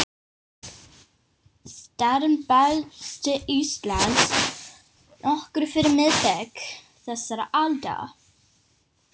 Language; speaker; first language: Icelandic; non-native, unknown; English